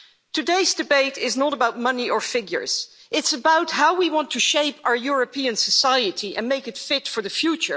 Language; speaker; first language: English; non-native, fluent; Dutch